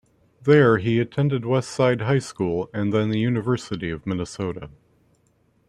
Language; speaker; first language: English; native; English